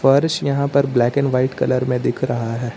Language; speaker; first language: Hindi; native; Hindi